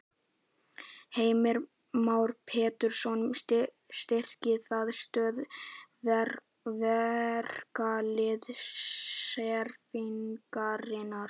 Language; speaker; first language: Icelandic; native; Icelandic